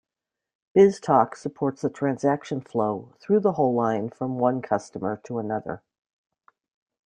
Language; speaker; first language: English; native; English